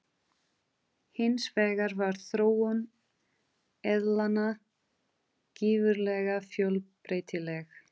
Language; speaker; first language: Icelandic; non-native, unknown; Portuguese